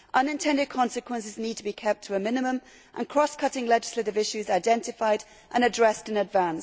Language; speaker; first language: English; native; English